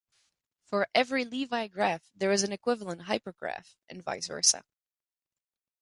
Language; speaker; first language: English; non-native, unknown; French